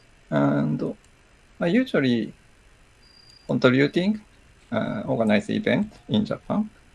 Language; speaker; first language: English; non-native, learner; Japanese